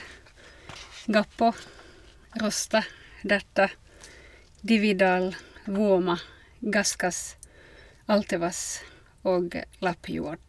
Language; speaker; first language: Norwegian; non-native, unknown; Finnish